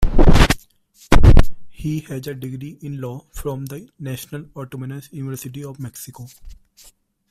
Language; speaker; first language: English; non-native, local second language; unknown